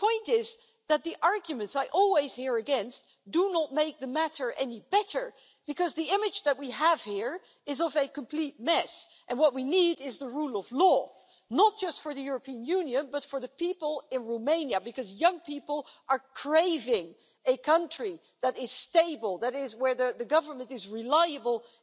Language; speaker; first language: English; non-native, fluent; Dutch